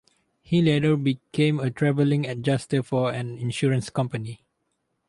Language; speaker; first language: English; non-native, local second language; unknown